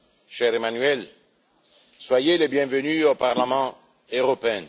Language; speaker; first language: French; non-native, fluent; Italian